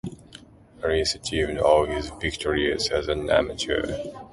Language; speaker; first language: English; non-native, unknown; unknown